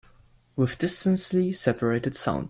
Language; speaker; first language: English; non-native, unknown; German